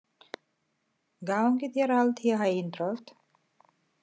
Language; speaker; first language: Icelandic; non-native, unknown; Tamil